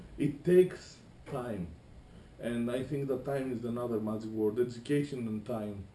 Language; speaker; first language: English; non-native, fluent; Greek